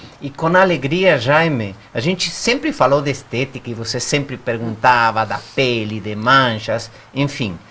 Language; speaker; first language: Portuguese; non-native, fluent; Spanish